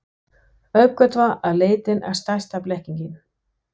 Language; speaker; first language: Icelandic; non-native, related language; Danish